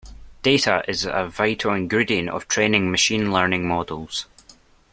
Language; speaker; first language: English; native; English